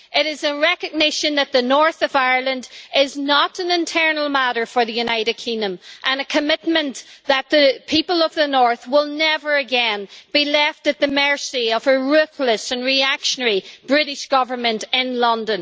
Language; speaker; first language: English; native; English